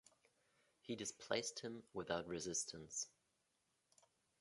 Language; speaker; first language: English; non-native, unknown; German